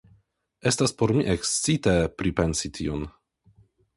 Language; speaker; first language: Esperanto; non-native, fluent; Polish